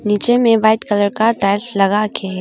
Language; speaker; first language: Hindi; non-native, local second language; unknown